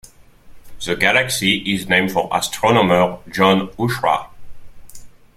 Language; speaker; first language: English; non-native, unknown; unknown